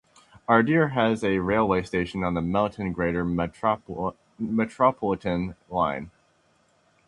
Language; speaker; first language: English; native; English